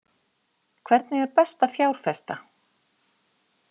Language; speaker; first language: Icelandic; native; Icelandic